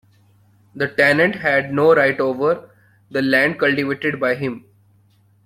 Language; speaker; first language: English; non-native, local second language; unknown